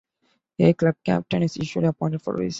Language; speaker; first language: English; non-native, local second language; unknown